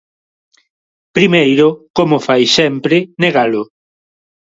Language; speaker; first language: Galician; non-native, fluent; Spanish